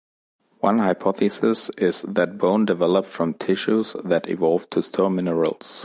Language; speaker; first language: English; non-native, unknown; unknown